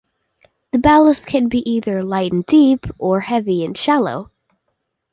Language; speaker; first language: English; native; English